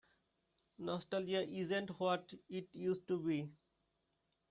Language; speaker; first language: English; non-native, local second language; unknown